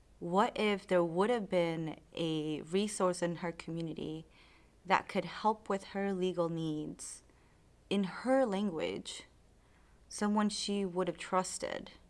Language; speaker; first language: English; early bilingual, other home language; Spanish